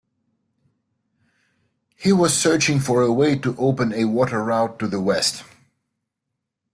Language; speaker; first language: English; native; English